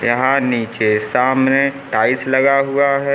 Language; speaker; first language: Hindi; native; Hindi